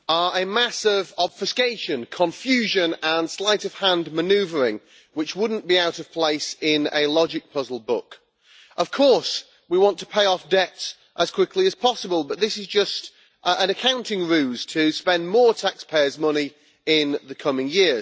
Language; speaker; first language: English; native; English